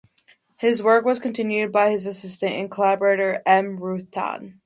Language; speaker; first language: English; native; English